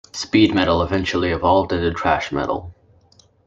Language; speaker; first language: English; native; English